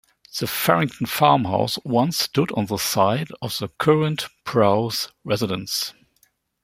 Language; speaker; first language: English; non-native, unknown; German